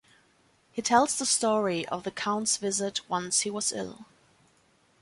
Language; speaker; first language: English; non-native, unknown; German